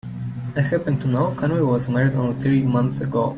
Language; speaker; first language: English; native; English